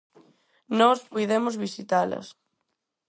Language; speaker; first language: Galician; non-native, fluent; Spanish